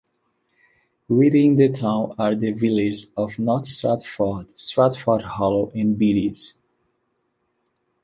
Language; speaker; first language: English; non-native, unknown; Portuguese